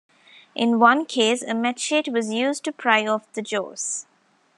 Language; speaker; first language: English; non-native, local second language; Tamil